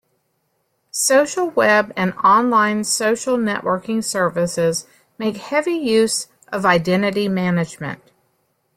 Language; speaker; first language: English; native; English